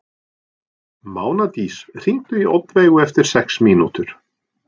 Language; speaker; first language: Icelandic; non-native, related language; Norwegian